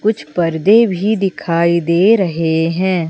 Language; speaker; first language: Hindi; native; Hindi